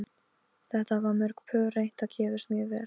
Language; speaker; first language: Icelandic; non-native, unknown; Polish